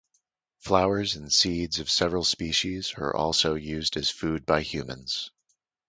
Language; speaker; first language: English; native; English